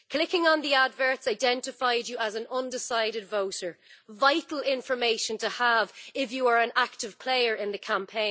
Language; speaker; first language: English; native; English